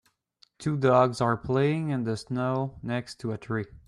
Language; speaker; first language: English; native; English